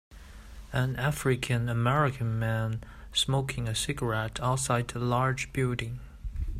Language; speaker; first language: English; native; English